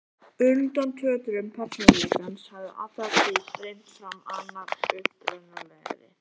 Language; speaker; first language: Icelandic; native; Icelandic